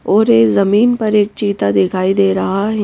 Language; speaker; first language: Hindi; native; Hindi